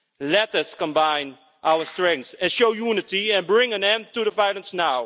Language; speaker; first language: English; non-native, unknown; Dutch